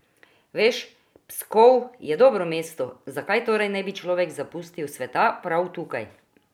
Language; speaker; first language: Slovenian; non-native, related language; Croatian